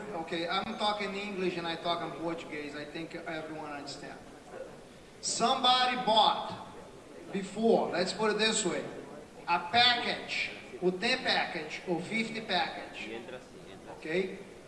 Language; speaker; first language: English; non-native, fluent; Portuguese